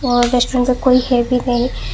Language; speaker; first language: Hindi; non-native, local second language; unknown